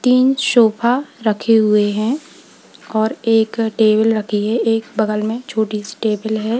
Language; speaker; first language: Hindi; native; Hindi